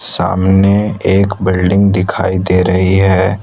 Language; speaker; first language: Hindi; non-native, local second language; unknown